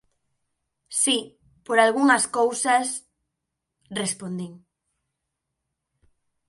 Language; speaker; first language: Galician; native; Galician